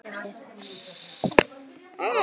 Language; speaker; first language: Icelandic; native; Icelandic